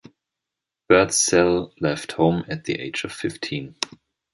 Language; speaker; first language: English; non-native, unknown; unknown